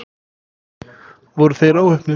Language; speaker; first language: Icelandic; non-native, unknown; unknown